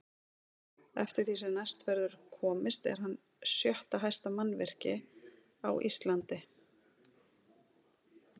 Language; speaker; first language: Icelandic; native; Icelandic